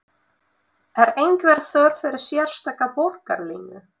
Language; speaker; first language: Icelandic; non-native, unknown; Russian